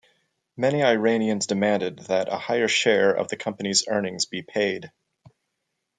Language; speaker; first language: English; native; English